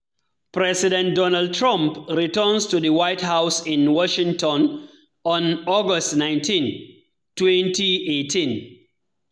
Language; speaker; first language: English; non-native, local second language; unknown